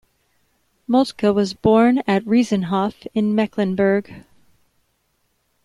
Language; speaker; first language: English; native; English